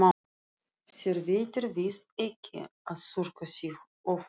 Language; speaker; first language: Icelandic; non-native, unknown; Russian